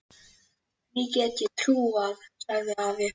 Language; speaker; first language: Icelandic; native; Icelandic